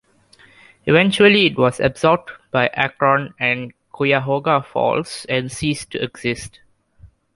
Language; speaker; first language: English; non-native, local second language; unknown